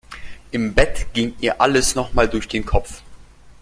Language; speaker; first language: German; non-native, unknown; Russian